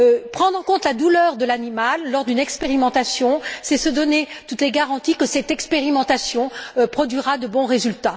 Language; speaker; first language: French; native; French